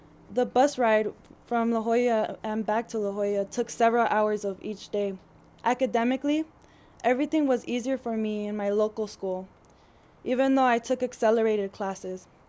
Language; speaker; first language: English; early bilingual, other home language; Spanish